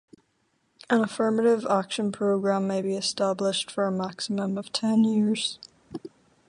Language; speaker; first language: English; native; English